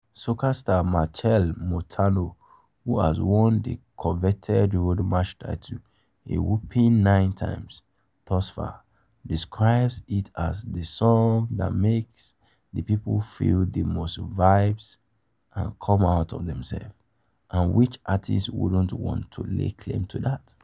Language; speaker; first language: English; non-native, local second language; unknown